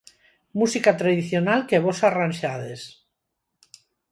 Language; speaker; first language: Galician; non-native, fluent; Spanish